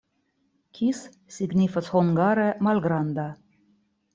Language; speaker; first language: Esperanto; non-native, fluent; Russian